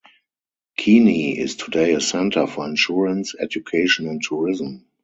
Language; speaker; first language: English; non-native, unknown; German